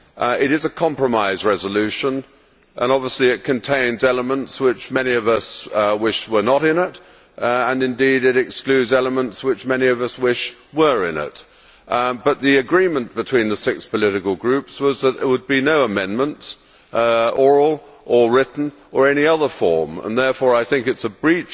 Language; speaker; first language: English; native; English